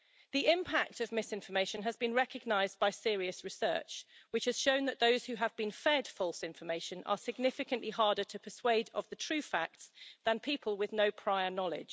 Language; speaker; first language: English; native; English